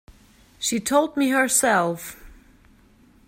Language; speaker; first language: English; non-native, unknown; German